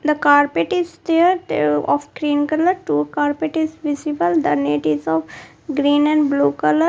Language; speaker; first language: English; non-native, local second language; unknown